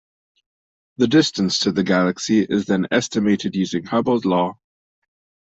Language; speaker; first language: English; non-native, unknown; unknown